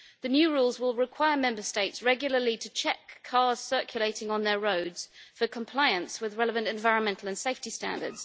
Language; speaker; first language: English; native; English